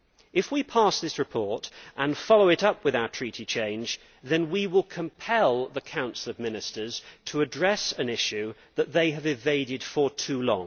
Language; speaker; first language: English; native; English